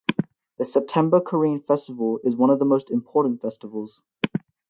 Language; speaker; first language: English; native; English